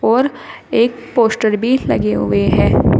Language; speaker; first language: Hindi; native; Hindi